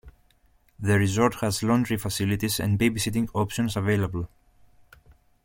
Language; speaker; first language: English; non-native, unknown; Greek